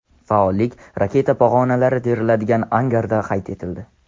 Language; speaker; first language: Uzbek; non-native, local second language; Tajik